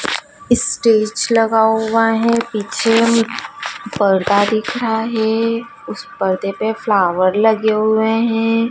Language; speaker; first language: Hindi; native; Hindi